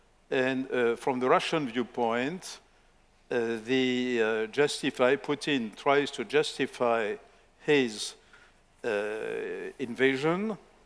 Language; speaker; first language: English; non-native, fluent; French